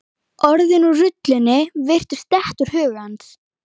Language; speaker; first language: Icelandic; native; Icelandic